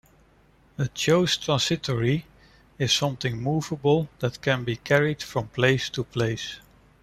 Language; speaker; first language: English; non-native, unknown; Dutch